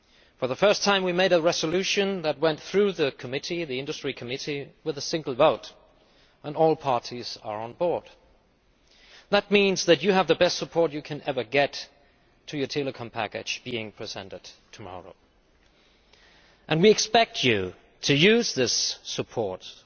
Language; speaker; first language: English; non-native, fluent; Danish